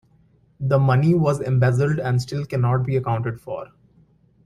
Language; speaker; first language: English; non-native, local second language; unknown